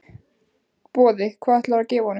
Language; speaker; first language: Icelandic; native; Icelandic